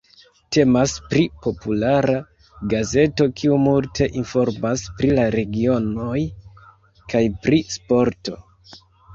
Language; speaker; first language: Esperanto; non-native, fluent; Kinyarwanda